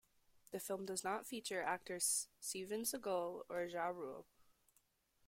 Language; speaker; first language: English; native; English